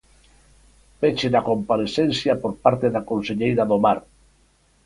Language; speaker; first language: Galician; native; Galician